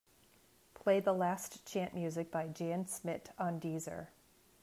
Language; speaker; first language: English; native; English